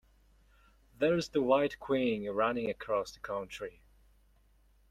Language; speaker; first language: English; non-native, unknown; Mongolian